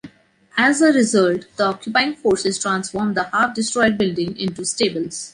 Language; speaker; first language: English; non-native, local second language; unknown